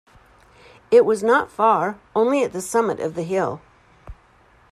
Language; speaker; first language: English; native; English